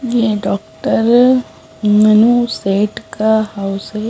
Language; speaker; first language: Hindi; non-native, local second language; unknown